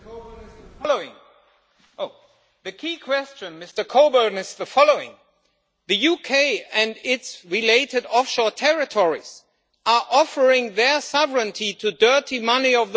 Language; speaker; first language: English; non-native, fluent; German